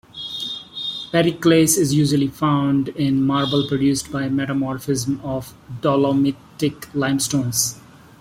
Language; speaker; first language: English; non-native, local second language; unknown